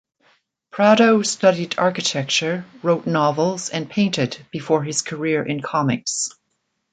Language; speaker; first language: English; native; English